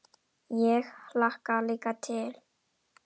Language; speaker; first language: Icelandic; non-native, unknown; Indonesian